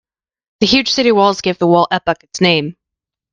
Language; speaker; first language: English; native; English